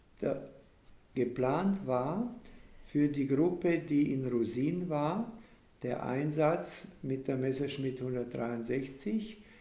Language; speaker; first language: German; native; German